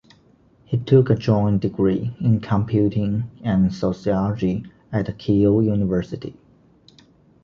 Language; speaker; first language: English; non-native, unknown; Chinese